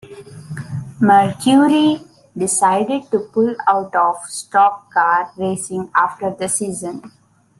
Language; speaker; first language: English; non-native, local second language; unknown